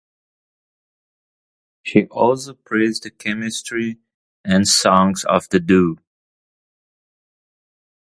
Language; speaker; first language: English; native; English